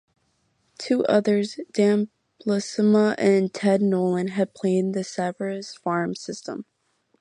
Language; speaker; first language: English; native; English